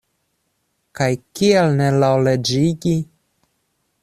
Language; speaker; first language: Esperanto; non-native, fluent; Russian